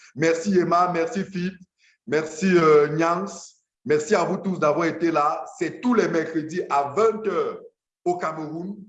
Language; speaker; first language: French; non-native, local second language; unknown